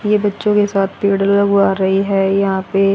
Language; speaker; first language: Hindi; native; Hindi